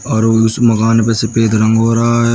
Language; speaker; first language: Hindi; native; Hindi